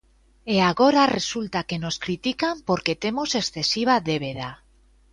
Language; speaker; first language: Galician; native; Galician